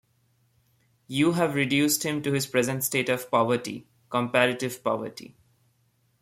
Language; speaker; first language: English; non-native, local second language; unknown